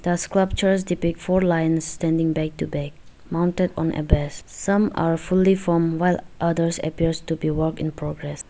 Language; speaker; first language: English; non-native, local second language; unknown